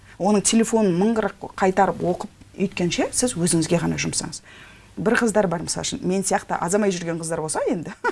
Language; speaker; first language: Kazakh; non-native, local second language; Russian